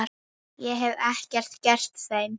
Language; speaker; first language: Icelandic; native; Icelandic